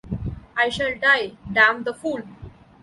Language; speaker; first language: English; non-native, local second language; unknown